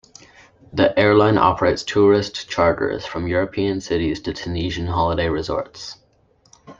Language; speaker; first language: English; native; English